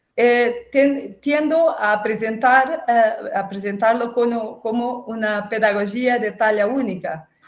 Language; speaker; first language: Spanish; non-native, related language; Portuguese